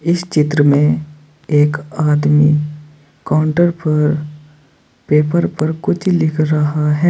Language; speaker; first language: Hindi; native; Hindi